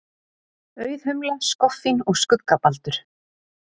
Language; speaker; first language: Icelandic; native; Icelandic